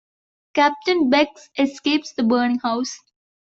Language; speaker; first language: English; non-native, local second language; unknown